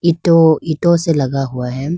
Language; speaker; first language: Hindi; non-native, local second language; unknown